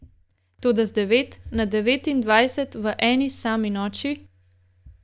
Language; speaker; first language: Slovenian; native; Slovenian